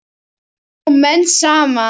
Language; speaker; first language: Icelandic; non-native, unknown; Polish